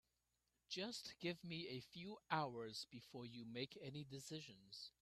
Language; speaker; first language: English; non-native, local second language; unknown